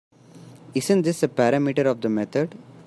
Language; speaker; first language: English; non-native, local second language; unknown